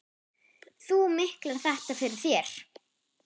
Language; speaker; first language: Icelandic; non-native, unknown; German